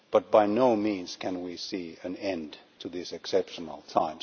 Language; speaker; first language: English; non-native, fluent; Finnish